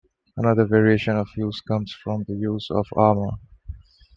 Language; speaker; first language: English; non-native, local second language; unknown